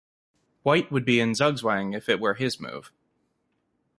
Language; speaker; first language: English; native; English